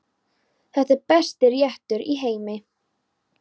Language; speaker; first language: Icelandic; non-native, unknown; Polish